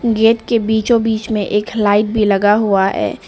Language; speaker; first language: Hindi; non-native, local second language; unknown